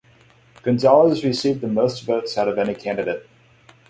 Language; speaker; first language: English; native; English